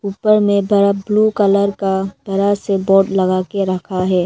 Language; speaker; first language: Hindi; non-native, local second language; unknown